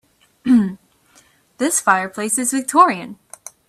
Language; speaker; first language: English; native; English